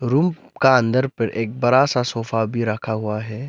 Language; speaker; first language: Hindi; non-native, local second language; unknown